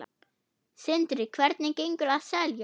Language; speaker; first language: Icelandic; non-native, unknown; German